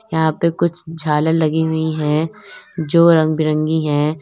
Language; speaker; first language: Hindi; native; Hindi